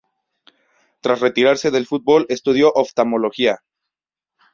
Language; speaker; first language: Spanish; native; Spanish